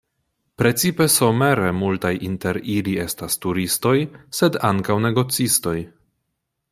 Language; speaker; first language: Esperanto; non-native, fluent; Polish